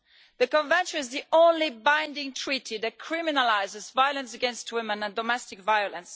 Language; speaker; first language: English; non-native, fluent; Italian